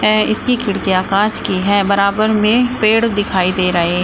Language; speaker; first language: Hindi; native; Hindi